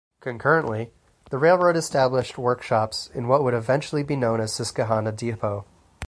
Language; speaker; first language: English; native; English